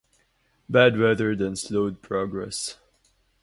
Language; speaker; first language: English; non-native, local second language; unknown